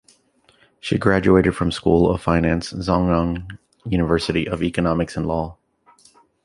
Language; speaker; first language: English; native; English